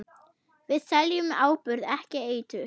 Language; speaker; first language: Icelandic; non-native, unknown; German